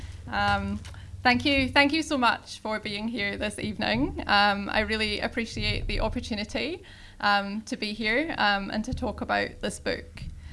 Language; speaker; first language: English; native; English